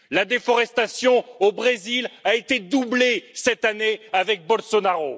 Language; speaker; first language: French; native; French